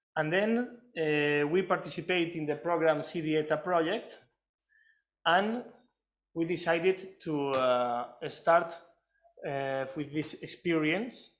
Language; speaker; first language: English; non-native, fluent; Catalan